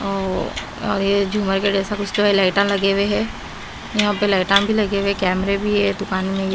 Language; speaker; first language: Hindi; non-native, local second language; Punjabi